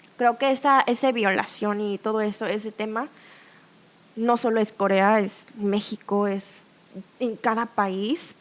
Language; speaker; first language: Spanish; early bilingual, other home language; Korean